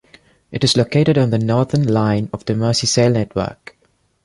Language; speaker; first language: English; non-native, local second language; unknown